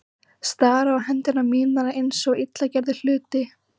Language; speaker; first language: Icelandic; native; Icelandic